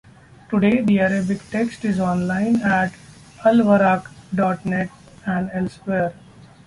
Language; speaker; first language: English; non-native, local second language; Marathi